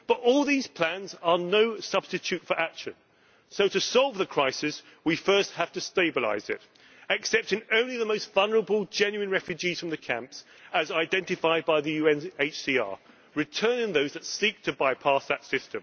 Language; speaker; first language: English; native; English